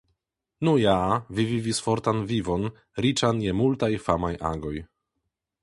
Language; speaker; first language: Esperanto; non-native, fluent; Polish